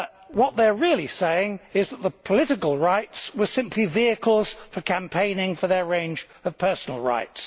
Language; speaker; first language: English; native; English